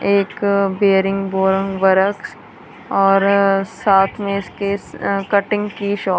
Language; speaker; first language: Hindi; non-native, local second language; Punjabi